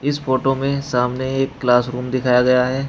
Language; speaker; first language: Hindi; native; Hindi